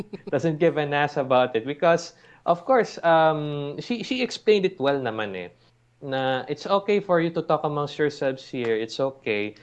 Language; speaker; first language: English; non-native, local second language; Filipino